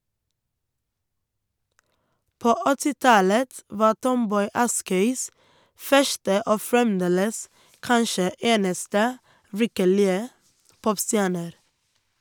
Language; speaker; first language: Norwegian; non-native, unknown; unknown